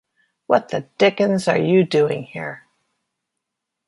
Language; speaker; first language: English; native; English